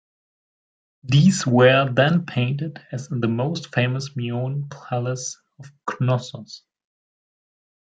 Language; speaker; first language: English; non-native, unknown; German